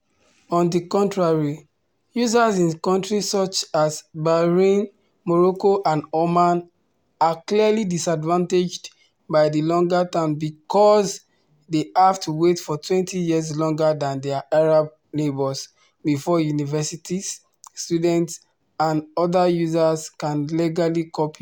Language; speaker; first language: English; non-native, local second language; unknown